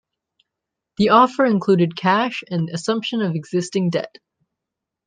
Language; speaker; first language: English; native; English